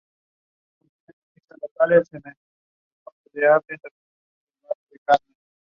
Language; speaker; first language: English; non-native, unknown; Spanish